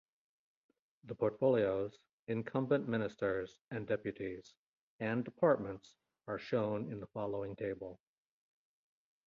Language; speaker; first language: English; native; English